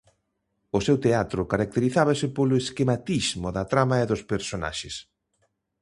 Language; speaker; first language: Galician; native; Galician